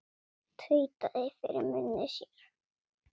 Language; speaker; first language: Icelandic; non-native, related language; Swedish